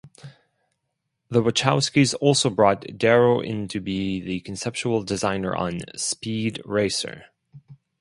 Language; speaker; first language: English; non-native, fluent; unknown